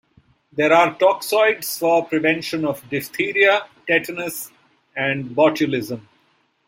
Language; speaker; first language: English; non-native, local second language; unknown